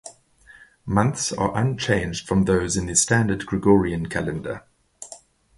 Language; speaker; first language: English; native; English